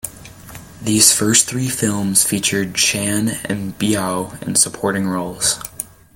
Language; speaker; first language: English; native; English